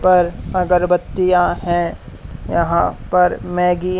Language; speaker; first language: Hindi; native; Hindi